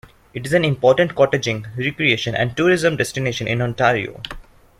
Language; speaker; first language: English; non-native, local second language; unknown